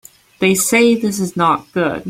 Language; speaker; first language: English; native; English